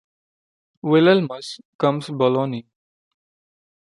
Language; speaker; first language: English; non-native, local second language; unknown